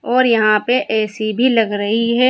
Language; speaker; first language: Hindi; native; Hindi